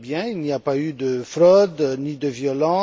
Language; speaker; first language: French; non-native, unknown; Romanian